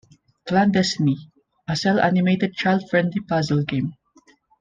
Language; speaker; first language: English; non-native, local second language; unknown